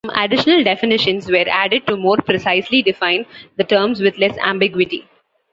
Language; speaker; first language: English; non-native, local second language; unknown